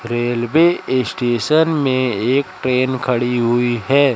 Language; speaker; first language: Hindi; native; Hindi